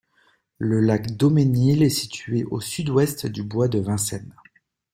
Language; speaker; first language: French; native; French